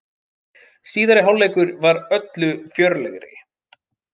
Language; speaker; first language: Icelandic; native; Icelandic